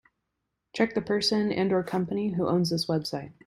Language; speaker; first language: English; native; English